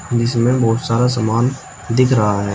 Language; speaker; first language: Hindi; native; Hindi